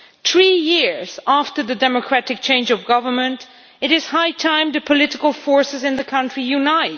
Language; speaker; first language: English; non-native, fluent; Dutch